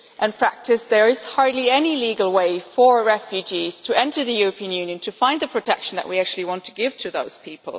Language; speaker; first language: English; non-native, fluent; German